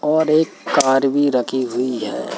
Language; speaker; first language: Hindi; native; Hindi